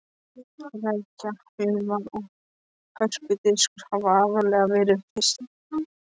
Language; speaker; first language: Icelandic; non-native, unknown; Polish